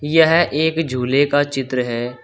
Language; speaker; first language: Hindi; native; Hindi